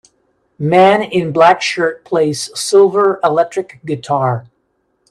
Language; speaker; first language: English; native; English